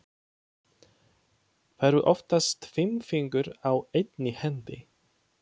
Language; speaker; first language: Icelandic; non-native, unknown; Polish